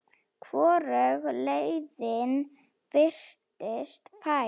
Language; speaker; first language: Icelandic; non-native, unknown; Slovak